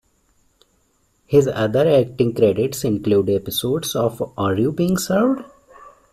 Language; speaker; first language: English; non-native, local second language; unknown